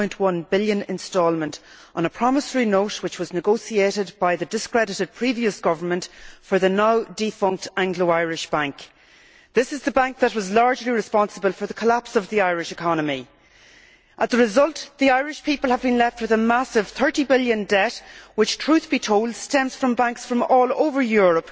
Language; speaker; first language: English; native; English